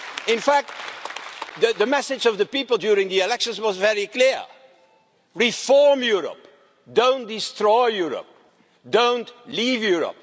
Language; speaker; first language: English; non-native, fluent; Dutch